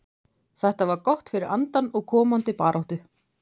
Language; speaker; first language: Icelandic; native; Icelandic